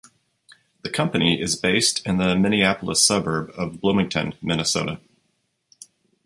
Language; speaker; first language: English; native; English